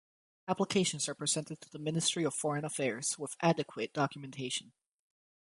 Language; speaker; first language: English; native; English